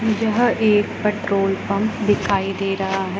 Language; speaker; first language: Hindi; non-native, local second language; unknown